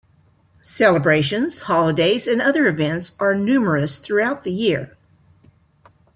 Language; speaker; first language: English; native; English